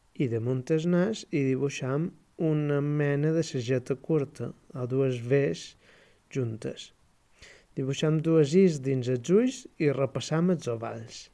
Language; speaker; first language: Catalan; native; Catalan